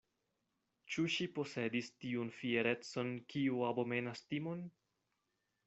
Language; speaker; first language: Esperanto; non-native, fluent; Spanish